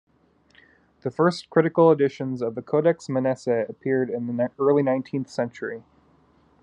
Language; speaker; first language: English; native; English